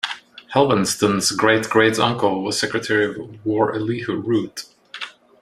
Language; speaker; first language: English; non-native, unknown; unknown